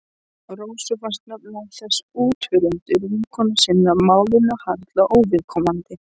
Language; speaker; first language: Icelandic; non-native, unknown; Polish